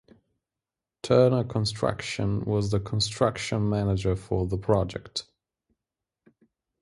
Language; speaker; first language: English; native; English